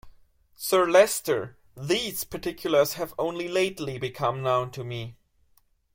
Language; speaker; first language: English; non-native, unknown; German